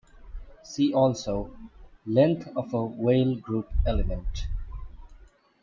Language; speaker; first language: English; non-native, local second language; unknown